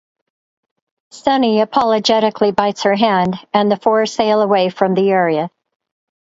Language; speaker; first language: English; native; English